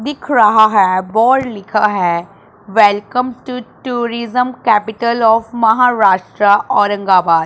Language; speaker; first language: Hindi; non-native, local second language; Punjabi